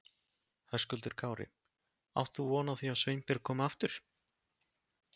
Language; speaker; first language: Icelandic; native; Icelandic